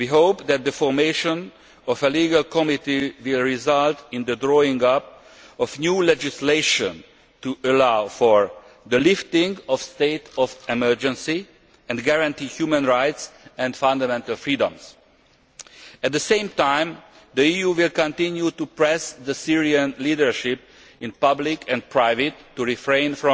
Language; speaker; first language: English; non-native, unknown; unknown